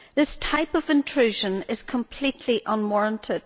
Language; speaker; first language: English; native; English